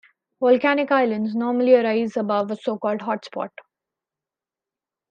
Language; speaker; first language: English; non-native, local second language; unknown